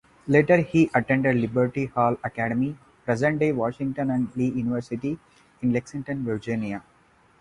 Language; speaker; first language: English; non-native, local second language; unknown